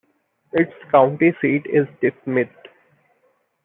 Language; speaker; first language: English; non-native, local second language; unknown